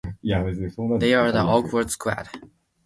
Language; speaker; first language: English; non-native, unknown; Japanese